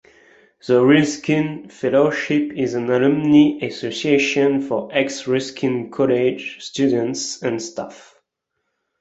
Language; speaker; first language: English; non-native, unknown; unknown